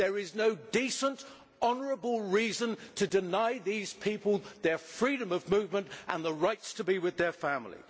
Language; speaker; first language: English; native; English